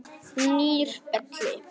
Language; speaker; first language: Icelandic; non-native, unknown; Vietnamese